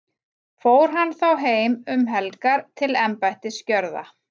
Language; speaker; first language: Icelandic; native; Icelandic